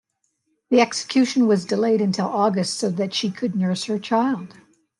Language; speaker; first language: English; native; English